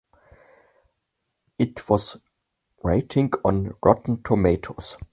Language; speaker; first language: English; non-native, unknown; German